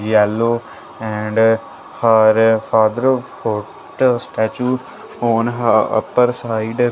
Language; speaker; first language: English; non-native, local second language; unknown